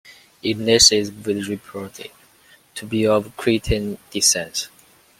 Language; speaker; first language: English; non-native, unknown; Chinese